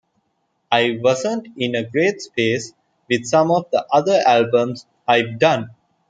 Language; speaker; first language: English; non-native, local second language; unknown